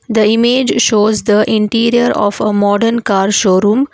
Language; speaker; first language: English; non-native, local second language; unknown